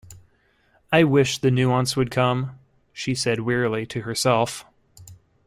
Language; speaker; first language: English; native; English